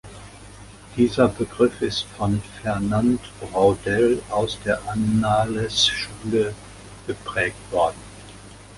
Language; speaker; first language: German; native; German